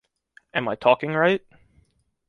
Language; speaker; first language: English; native; English